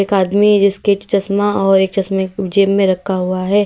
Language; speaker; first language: Hindi; native; Hindi